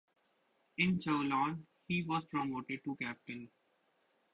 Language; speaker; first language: English; non-native, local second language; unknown